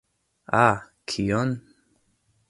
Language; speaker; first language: Esperanto; non-native, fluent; English